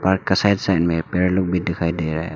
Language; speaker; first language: Hindi; non-native, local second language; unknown